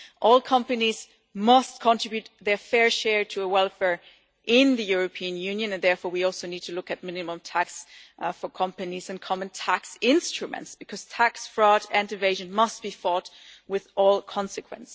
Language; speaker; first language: English; non-native, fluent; German